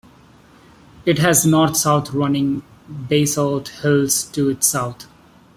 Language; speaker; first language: English; non-native, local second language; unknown